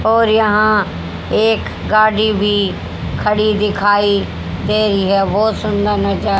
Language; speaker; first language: Hindi; native; Hindi